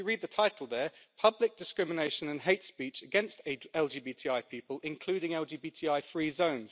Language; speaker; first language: English; native; English